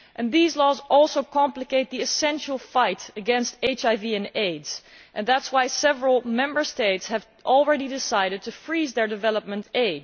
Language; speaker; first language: English; non-native, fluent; Dutch